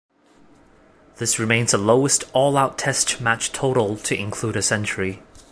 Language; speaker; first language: English; non-native, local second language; Cantonese